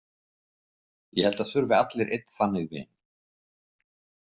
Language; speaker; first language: Icelandic; native; Icelandic